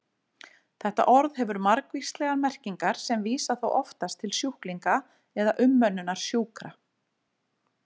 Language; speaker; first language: Icelandic; native; Icelandic